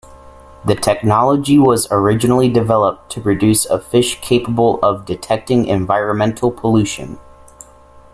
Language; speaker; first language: English; native; English